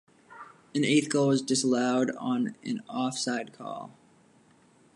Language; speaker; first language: English; native; English